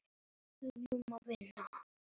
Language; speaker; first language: Icelandic; native; Icelandic